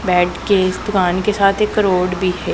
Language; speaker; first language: Hindi; non-native, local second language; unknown